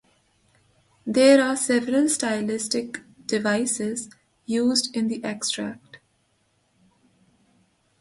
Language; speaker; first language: English; non-native, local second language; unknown